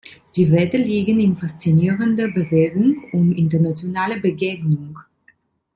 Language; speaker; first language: German; non-native, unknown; Italian